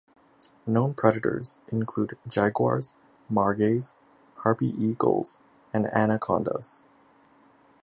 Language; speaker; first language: English; native; English